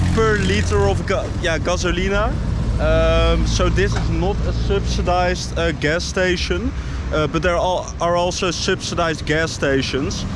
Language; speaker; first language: English; non-native, fluent; Dutch